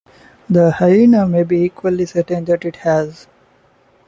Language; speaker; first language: English; non-native, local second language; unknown